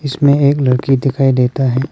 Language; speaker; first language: Hindi; non-native, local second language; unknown